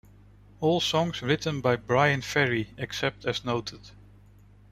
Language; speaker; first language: English; non-native, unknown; Dutch